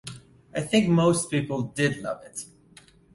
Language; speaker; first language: English; non-native, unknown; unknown